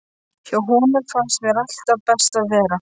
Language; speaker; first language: Icelandic; non-native, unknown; Polish